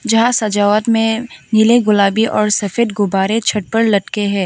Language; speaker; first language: Hindi; non-native, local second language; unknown